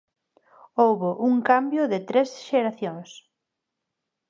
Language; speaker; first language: Galician; non-native, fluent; Spanish